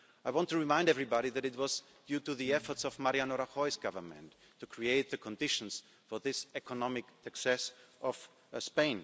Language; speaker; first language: English; non-native, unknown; German